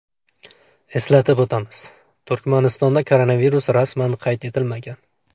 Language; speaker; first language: Uzbek; native; Uzbek